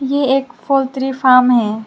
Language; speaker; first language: Hindi; non-native, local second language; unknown